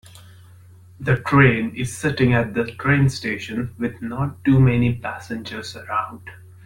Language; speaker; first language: English; non-native, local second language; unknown